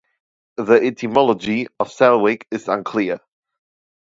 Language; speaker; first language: English; non-native, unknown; German